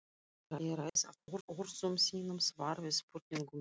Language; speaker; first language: Icelandic; non-native, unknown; Russian